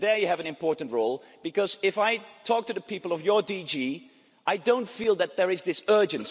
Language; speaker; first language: English; non-native, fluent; Dutch